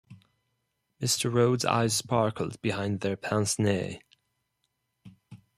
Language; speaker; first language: English; non-native, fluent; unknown